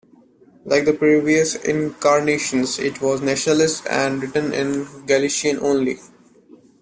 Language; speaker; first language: English; non-native, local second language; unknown